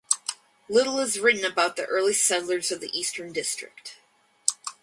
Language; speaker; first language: English; native; English